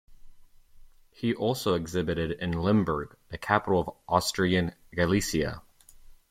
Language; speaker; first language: English; native; English